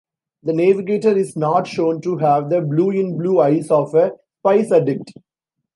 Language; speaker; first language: English; non-native, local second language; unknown